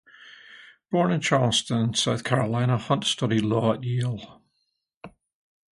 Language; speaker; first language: English; native; English